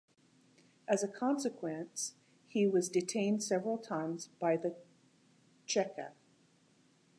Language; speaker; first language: English; native; English